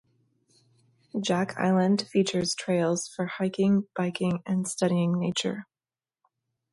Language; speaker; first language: English; native; English